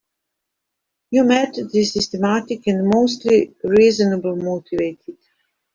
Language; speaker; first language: English; native; English